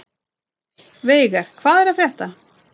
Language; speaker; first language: Icelandic; non-native, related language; Swedish